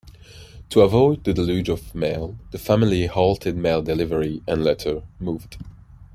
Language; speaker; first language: English; non-native, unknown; French